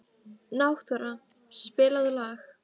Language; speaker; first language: Icelandic; native; Icelandic